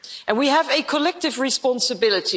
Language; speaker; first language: English; non-native, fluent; Dutch